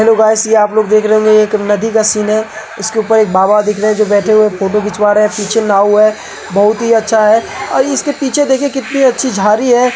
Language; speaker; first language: Hindi; native; Hindi